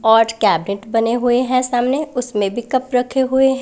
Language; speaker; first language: Hindi; non-native, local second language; Punjabi